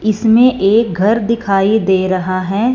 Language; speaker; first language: Hindi; non-native, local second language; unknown